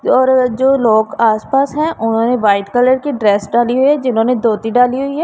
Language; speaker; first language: Hindi; non-native, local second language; Punjabi